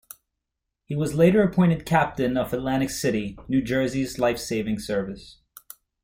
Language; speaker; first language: English; native; English